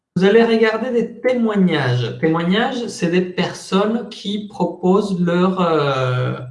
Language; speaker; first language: French; non-native, fluent; Spanish